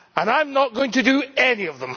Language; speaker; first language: English; native; English